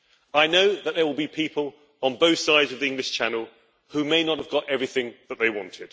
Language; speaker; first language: English; native; English